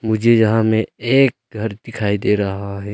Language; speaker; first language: Hindi; early bilingual, other home language; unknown